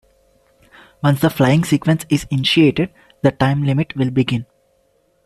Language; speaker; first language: English; non-native, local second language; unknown